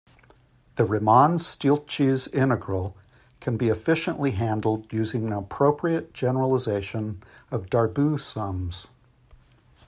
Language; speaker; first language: English; native; English